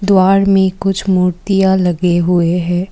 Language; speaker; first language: Hindi; non-native, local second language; Assamese